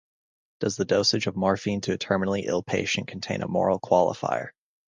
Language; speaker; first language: English; native; English